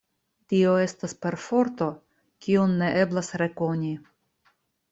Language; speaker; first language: Esperanto; non-native, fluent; Russian